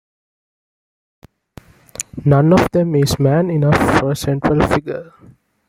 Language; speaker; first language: English; non-native, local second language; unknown